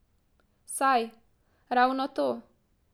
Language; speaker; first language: Slovenian; native; Slovenian